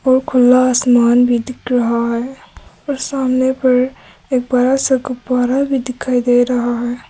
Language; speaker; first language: Hindi; non-native, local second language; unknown